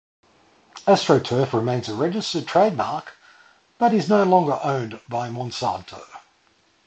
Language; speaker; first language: English; native; English